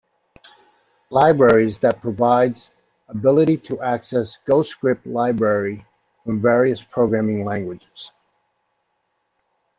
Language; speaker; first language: English; native; English